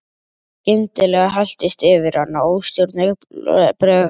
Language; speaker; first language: Icelandic; native; Icelandic